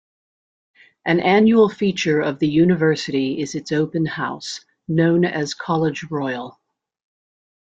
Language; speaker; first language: English; native; English